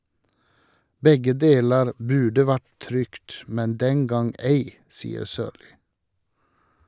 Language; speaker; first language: Norwegian; non-native, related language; Swedish